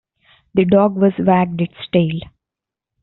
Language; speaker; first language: English; non-native, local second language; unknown